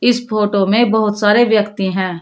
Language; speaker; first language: Hindi; native; Hindi